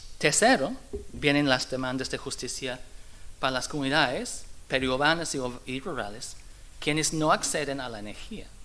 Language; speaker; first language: Spanish; non-native, fluent; English